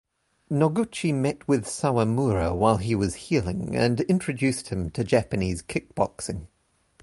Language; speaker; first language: English; native; English